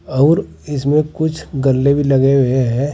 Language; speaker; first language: Hindi; native; Hindi